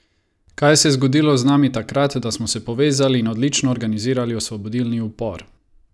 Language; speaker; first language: Slovenian; non-native, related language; Croatian